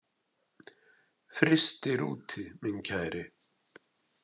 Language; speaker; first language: Icelandic; native; Icelandic